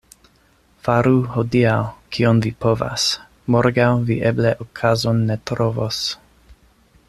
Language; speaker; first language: Esperanto; non-native, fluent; English